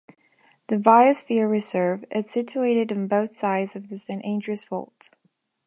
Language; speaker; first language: English; non-native, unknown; Spanish